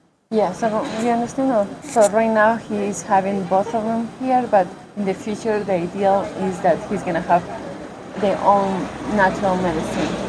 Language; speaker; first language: English; non-native, fluent; Spanish